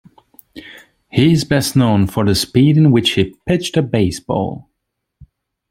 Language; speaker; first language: English; non-native, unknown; Hungarian